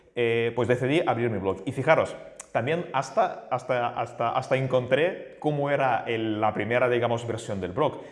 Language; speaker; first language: Spanish; non-native, fluent; Russian